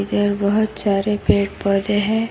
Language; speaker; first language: Hindi; non-native, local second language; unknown